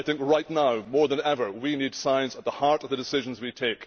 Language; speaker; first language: English; native; English